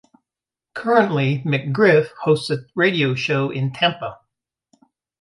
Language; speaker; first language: English; native; English